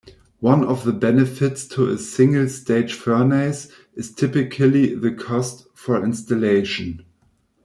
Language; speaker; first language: English; non-native, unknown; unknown